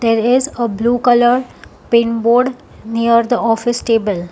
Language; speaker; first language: English; non-native, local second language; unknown